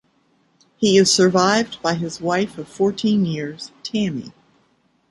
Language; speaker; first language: English; native; English